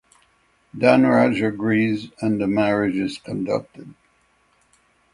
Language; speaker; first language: English; native; English